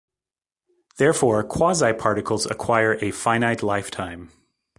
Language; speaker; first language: English; native; English